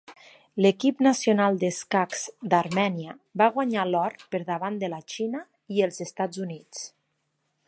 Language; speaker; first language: Catalan; native; Catalan